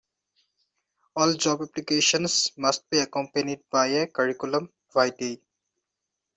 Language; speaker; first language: English; non-native, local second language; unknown